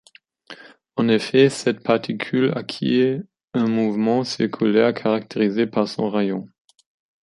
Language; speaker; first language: French; non-native, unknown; German